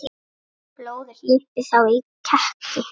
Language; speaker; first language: Icelandic; native; Icelandic